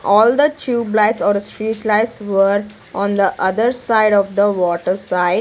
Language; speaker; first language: English; non-native, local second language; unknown